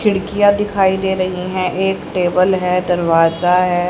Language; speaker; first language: Hindi; native; Hindi